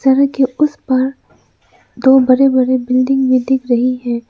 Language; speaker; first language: Hindi; non-native, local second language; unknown